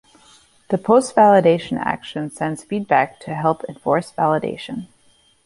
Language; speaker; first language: English; native; English